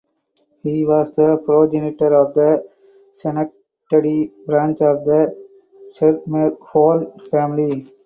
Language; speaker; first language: English; non-native, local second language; Tamil